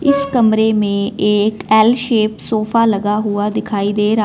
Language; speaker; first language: Hindi; non-native, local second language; Punjabi